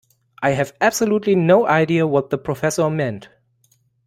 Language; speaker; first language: English; non-native, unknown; German